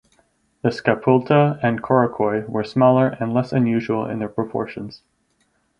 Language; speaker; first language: English; native; English